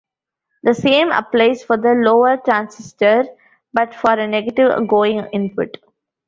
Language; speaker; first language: English; non-native, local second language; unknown